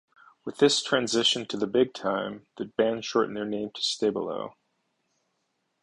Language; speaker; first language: English; native; English